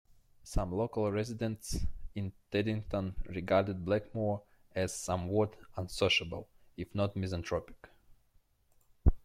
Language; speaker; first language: English; non-native, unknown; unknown